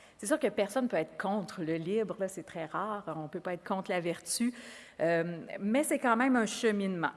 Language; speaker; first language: French; native; French